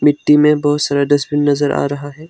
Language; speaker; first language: Hindi; non-native, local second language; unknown